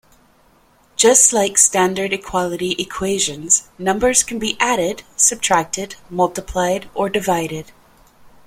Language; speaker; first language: English; native; English